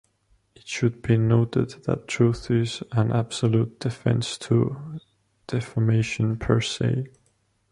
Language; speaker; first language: English; non-native, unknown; Estonian